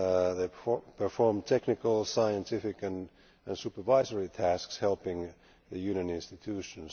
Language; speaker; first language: English; non-native, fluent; Finnish